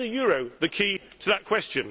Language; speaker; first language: English; native; English